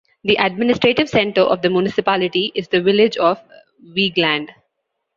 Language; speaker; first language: English; non-native, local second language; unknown